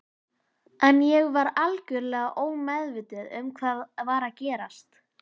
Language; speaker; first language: Icelandic; native; Icelandic